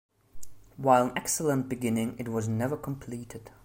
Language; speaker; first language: English; non-native, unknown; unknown